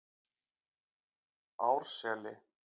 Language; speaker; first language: Icelandic; native; Icelandic